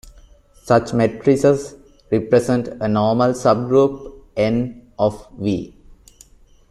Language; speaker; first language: English; non-native, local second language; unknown